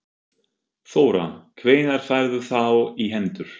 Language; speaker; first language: Icelandic; non-native, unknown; German